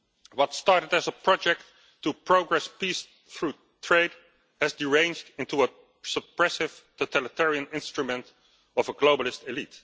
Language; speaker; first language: English; non-native, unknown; Dutch